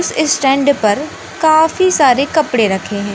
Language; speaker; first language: Hindi; native; Hindi